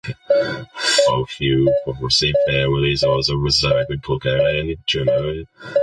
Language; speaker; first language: English; non-native, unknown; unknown